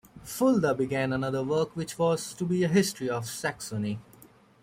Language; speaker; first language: English; native; English